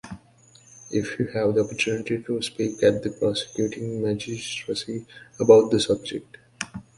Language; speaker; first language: English; native; English